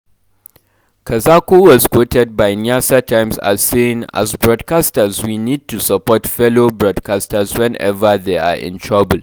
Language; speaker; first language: English; non-native, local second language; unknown